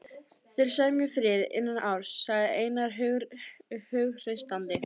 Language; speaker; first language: Icelandic; native; Icelandic